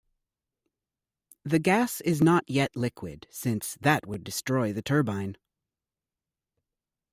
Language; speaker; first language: English; native; English